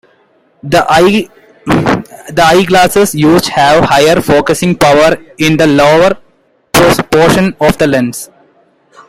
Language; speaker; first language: English; non-native, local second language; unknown